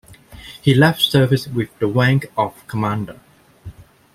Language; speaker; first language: English; non-native, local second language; Cantonese